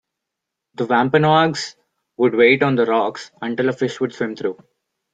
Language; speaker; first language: English; non-native, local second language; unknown